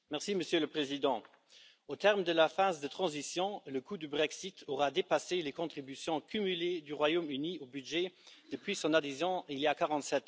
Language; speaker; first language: French; non-native, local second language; Luxembourgish